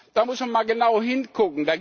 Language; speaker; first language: German; non-native, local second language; Luxembourgish